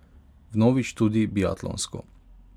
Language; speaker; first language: Slovenian; non-native, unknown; Hungarian